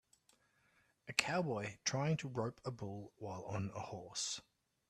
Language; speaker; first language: English; native; English